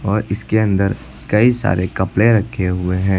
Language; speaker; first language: Hindi; native; Hindi